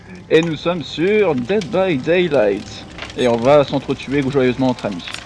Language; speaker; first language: French; native; French